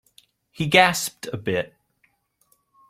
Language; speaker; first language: English; native; English